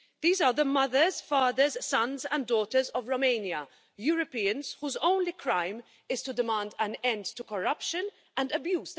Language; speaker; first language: English; non-native, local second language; Maltese